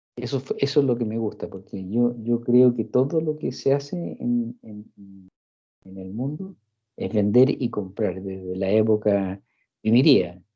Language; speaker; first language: Spanish; non-native, fluent; English